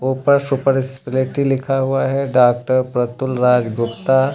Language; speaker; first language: Hindi; native; Hindi